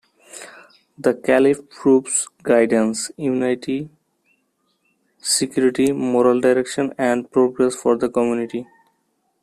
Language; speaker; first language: English; non-native, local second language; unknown